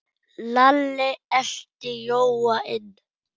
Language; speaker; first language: Icelandic; non-native, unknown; German